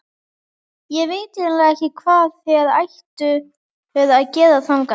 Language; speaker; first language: Icelandic; native; Icelandic